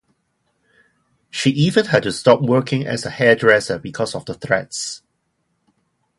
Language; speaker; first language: English; non-native, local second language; Cantonese